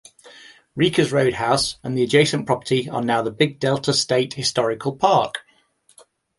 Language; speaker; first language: English; native; English